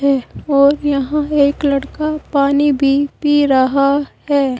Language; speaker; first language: Hindi; native; Hindi